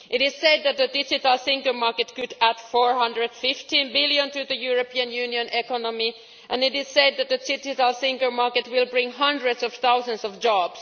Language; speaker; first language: English; non-native, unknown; Finnish